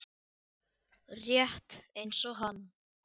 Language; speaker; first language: Icelandic; native; Icelandic